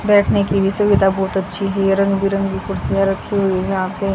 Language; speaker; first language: Hindi; native; Hindi